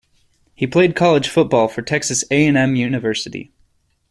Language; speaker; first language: English; native; English